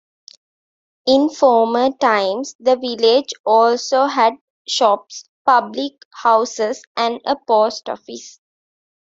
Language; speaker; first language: English; non-native, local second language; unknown